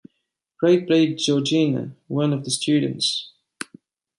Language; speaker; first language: English; non-native, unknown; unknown